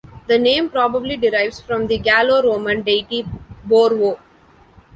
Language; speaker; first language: English; non-native, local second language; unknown